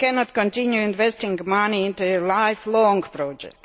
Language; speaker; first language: English; non-native, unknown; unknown